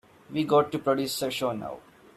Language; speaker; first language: English; non-native, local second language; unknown